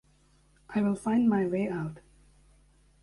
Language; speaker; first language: English; native; English